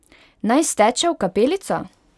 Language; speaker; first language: Slovenian; non-native, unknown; Hungarian